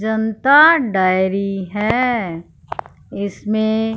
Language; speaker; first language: Hindi; non-native, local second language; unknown